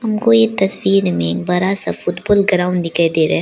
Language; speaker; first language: Hindi; early bilingual, other home language; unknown